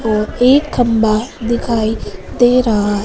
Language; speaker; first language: Hindi; non-native, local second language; Punjabi